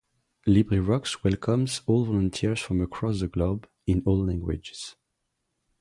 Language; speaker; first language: English; non-native, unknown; French